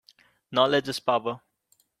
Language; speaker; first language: English; non-native, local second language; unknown